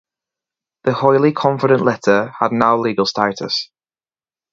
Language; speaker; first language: English; native; English